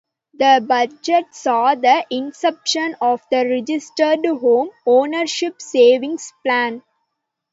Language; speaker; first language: English; non-native, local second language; Tamil